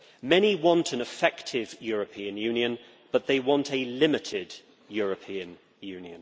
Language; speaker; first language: English; native; English